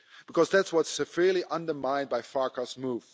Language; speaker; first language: English; non-native, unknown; Dutch